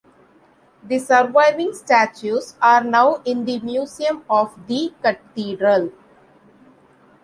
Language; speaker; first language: English; non-native, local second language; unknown